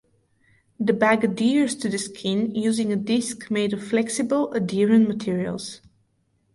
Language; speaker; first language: English; non-native, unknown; Bulgarian